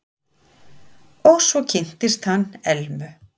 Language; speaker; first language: Icelandic; native; Icelandic